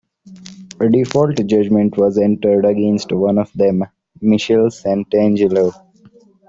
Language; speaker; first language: English; non-native, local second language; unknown